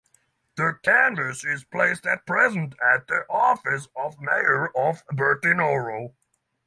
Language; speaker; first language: English; non-native, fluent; Norwegian